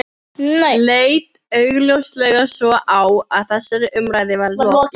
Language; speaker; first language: Icelandic; non-native, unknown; Filipino